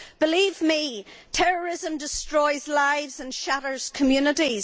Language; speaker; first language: English; native; English